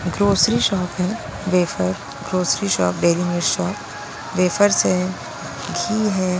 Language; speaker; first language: Hindi; non-native, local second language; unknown